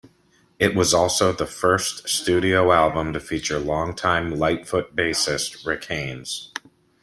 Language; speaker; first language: English; native; English